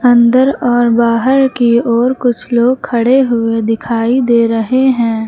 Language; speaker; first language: Hindi; native; Hindi